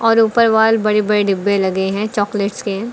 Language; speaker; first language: Hindi; native; Hindi